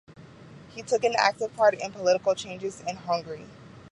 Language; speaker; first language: English; native; English